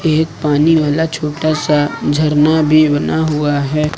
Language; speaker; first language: Hindi; native; Hindi